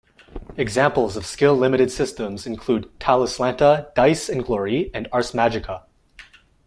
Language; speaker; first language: English; non-native, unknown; French